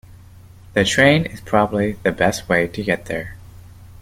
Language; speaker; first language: English; native; English